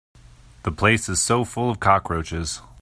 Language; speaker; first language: English; native; English